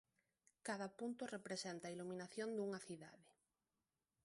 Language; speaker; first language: Galician; non-native, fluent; Spanish